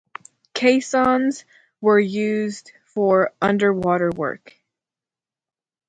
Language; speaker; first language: English; native; English